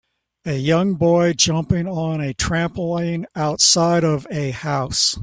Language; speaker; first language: English; native; English